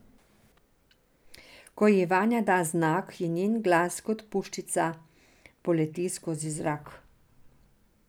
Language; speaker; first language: Slovenian; non-native, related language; Serbian